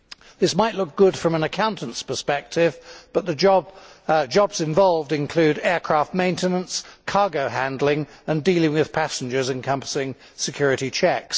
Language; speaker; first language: English; native; English